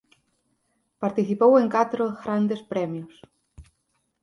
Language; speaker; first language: Galician; native; Galician